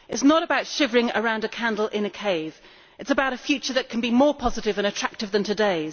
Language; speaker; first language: English; native; English